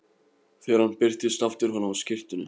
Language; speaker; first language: Icelandic; non-native, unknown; Polish